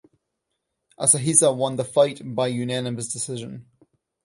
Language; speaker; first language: English; non-native, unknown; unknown